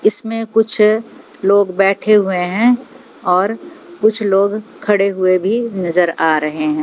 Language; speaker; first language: Hindi; native; Hindi